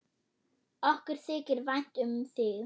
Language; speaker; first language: Icelandic; non-native, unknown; German